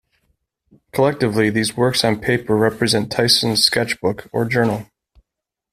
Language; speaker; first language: English; native; English